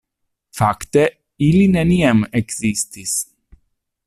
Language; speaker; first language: Esperanto; non-native, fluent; Italian